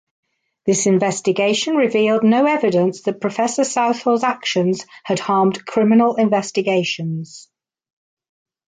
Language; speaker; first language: English; native; English